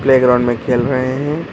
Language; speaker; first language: Hindi; non-native, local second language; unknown